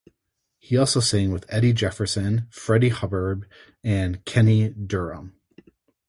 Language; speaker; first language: English; native; English